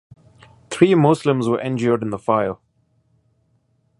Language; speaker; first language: English; non-native, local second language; Bangla